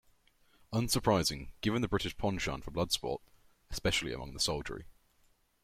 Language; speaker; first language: English; native; English